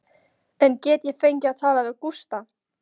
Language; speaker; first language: Icelandic; non-native, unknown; Polish